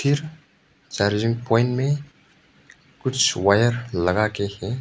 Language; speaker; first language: Hindi; non-native, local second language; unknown